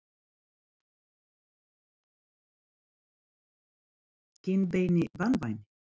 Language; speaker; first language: Icelandic; non-native, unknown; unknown